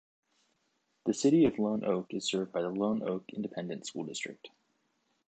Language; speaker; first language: English; native; English